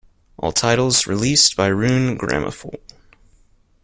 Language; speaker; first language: English; native; English